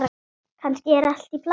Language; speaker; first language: Icelandic; native; Icelandic